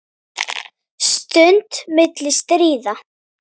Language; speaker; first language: Icelandic; native; Icelandic